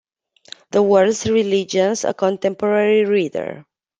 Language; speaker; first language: English; non-native, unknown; Romanian